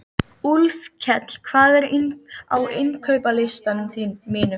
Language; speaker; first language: Icelandic; native; Icelandic